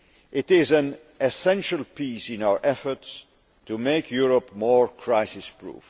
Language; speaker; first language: English; non-native, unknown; Dutch